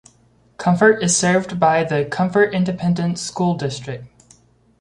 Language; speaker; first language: English; native; English